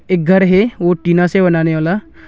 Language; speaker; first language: Hindi; non-native, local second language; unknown